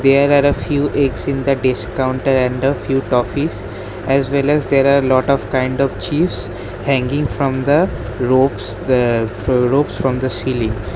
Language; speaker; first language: English; non-native, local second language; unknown